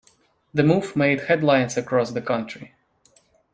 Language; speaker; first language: English; non-native, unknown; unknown